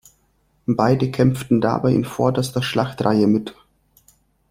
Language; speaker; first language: German; non-native, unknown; Russian